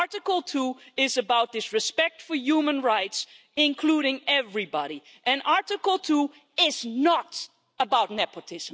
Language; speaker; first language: English; non-native, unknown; Dutch